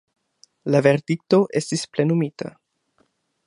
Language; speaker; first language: Esperanto; non-native, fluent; German